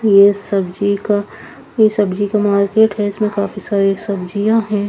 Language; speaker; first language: Hindi; native; Hindi